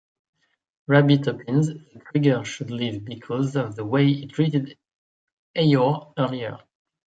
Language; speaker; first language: English; non-native, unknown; French